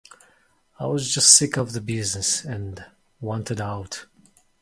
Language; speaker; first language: English; non-native, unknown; Mongolian